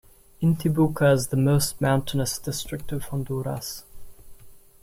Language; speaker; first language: English; non-native, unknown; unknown